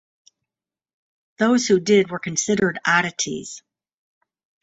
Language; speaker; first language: English; native; English